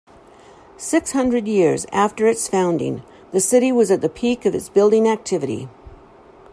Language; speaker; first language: English; native; English